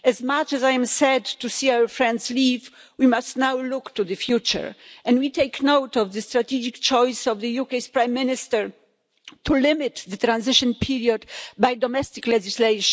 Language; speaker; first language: English; non-native, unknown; Polish